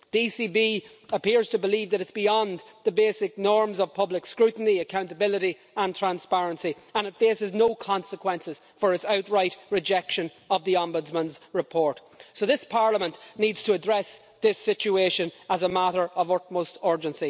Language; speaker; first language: English; native; English